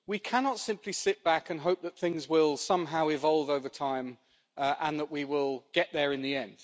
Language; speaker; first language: English; native; English